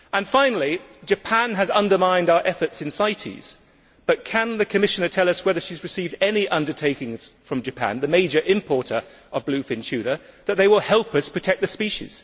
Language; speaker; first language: English; native; English